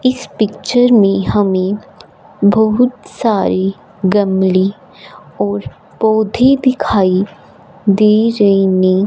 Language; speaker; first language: Hindi; non-native, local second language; Punjabi